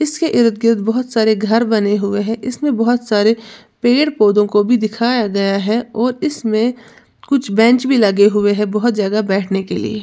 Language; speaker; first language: Hindi; native; Hindi